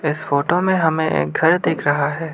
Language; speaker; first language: Hindi; non-native, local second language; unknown